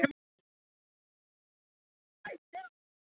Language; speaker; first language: Icelandic; non-native, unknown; English